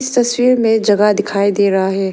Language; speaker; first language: Hindi; early bilingual, other home language; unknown